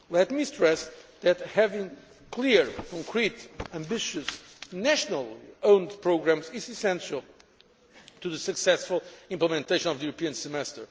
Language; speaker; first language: English; non-native, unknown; Portuguese